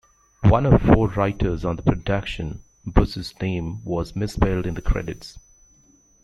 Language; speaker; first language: English; native; English